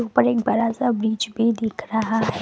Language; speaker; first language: Hindi; non-native, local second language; Assamese